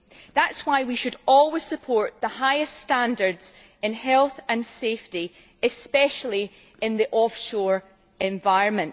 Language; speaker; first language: English; native; English